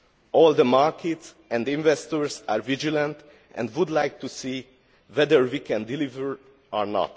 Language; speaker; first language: English; non-native, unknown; Hungarian